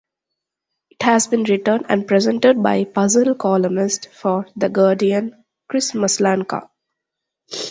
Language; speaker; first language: English; non-native, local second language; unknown